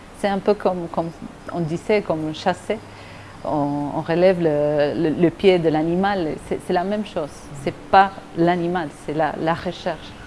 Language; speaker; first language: French; non-native, fluent; Spanish